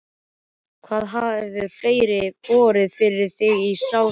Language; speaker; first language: Icelandic; native; Icelandic